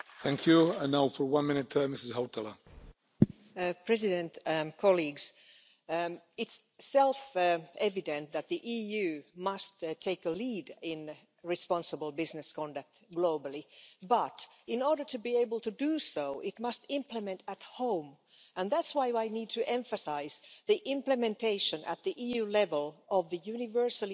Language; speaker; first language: English; non-native, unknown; Finnish